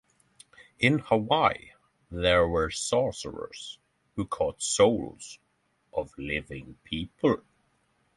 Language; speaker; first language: English; non-native, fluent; Norwegian